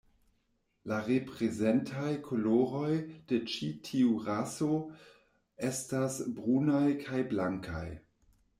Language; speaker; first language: Esperanto; non-native, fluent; German